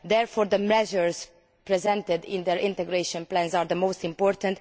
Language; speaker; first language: English; non-native, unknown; Hungarian